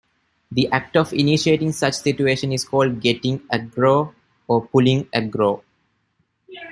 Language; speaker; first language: English; non-native, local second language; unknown